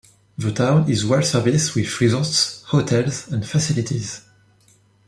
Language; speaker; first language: English; non-native, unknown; French